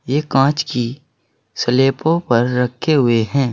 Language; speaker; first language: Hindi; native; Hindi